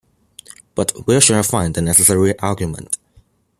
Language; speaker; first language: English; non-native, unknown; Chinese